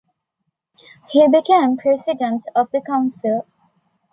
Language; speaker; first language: English; non-native, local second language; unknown